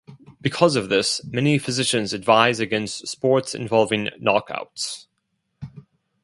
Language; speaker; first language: English; non-native, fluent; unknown